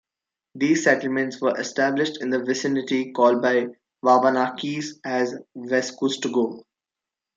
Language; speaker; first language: English; non-native, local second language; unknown